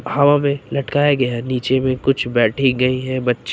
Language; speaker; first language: Hindi; native; Hindi